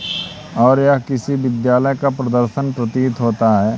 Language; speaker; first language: Hindi; native; Hindi